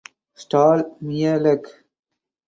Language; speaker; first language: English; non-native, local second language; Tamil